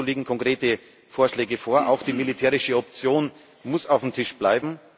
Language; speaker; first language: German; native; German